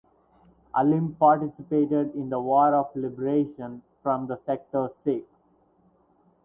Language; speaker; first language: English; non-native, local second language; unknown